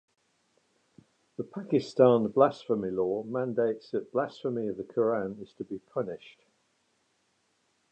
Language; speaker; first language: English; native; English